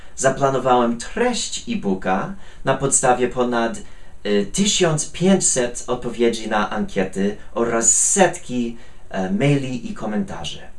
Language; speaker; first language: Polish; non-native, learner; English